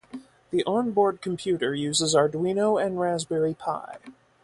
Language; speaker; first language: English; native; English